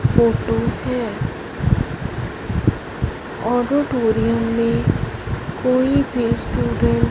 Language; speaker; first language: Hindi; non-native, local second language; Punjabi